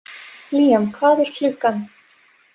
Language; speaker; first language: Icelandic; non-native, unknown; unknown